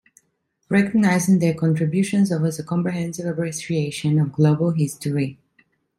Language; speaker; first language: English; non-native, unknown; Italian